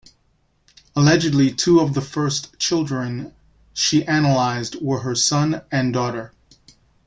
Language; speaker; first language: English; native; English